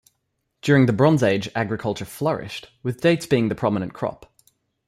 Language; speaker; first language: English; native; English